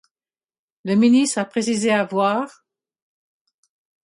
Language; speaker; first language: French; non-native, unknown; English